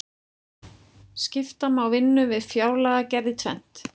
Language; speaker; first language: Icelandic; native; Icelandic